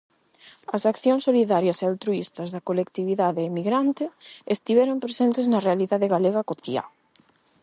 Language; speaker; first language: Galician; non-native, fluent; Spanish